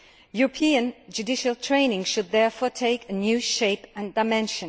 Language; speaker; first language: English; non-native, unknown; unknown